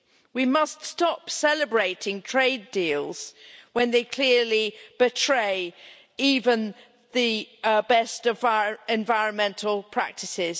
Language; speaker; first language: English; native; English